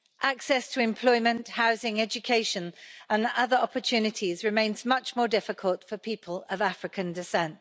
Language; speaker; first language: English; native; English